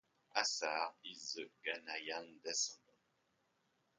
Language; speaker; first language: English; non-native, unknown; French